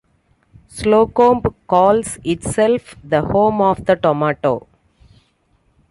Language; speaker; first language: English; non-native, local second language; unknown